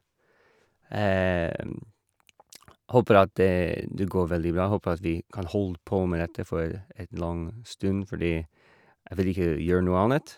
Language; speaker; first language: Norwegian; non-native, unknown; English